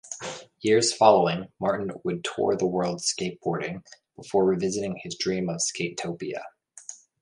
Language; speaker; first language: English; native; English